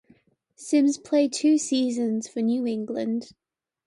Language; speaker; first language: English; non-native, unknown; Chinese